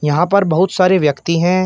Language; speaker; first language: Hindi; native; Hindi